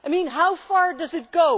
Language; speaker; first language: English; non-native, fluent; Dutch